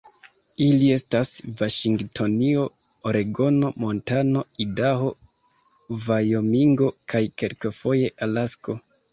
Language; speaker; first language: Esperanto; non-native, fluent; Kinyarwanda